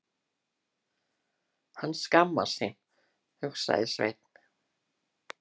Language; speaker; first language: Icelandic; native; Icelandic